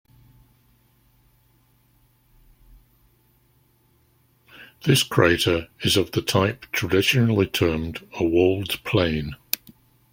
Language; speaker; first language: English; native; English